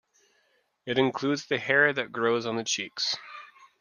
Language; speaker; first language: English; native; English